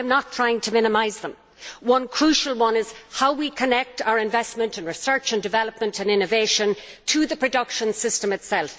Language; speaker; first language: English; native; English